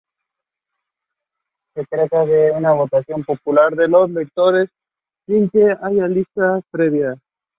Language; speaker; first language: English; non-native, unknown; Spanish